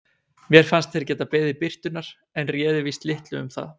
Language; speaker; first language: Icelandic; native; Icelandic